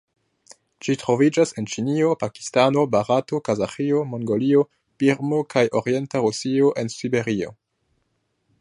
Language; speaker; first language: Esperanto; non-native, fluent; French